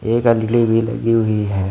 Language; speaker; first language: Hindi; native; Hindi